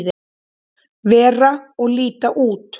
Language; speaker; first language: Icelandic; native; Icelandic